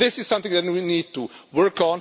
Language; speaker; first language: English; non-native, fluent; Czech